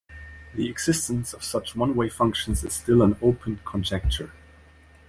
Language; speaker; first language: English; non-native, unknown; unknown